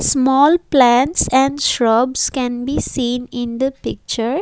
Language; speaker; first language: English; non-native, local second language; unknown